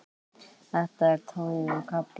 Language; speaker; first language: Icelandic; native; Icelandic